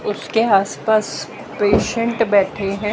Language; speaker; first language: Hindi; native; Hindi